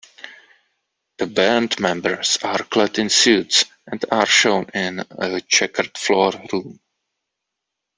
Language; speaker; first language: English; non-native, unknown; Czech